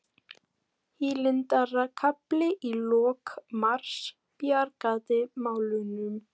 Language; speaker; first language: Icelandic; native; Icelandic